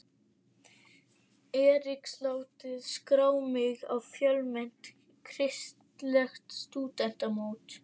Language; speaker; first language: Icelandic; native; Icelandic